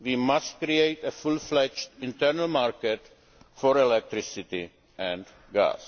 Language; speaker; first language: English; non-native, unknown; Czech